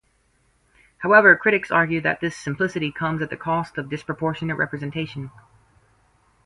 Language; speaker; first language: English; native; English